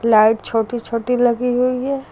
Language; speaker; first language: Hindi; native; Hindi